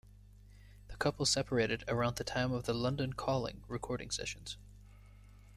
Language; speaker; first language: English; native; English